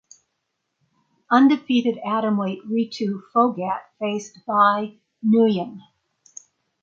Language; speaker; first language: English; native; English